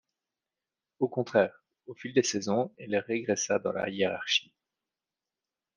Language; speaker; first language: French; native; French